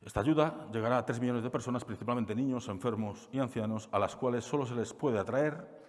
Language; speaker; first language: Spanish; non-native, local second language; Galician